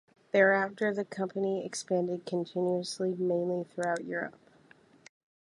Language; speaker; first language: English; native; English